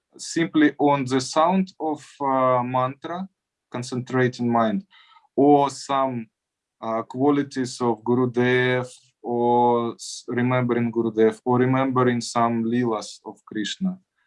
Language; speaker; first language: English; non-native, learner; Russian